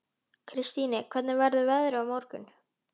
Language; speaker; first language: Icelandic; native; Icelandic